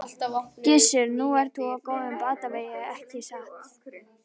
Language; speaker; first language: Icelandic; native; Icelandic